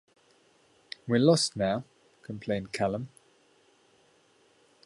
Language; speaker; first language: English; native; English